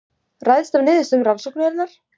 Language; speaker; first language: Icelandic; native; Icelandic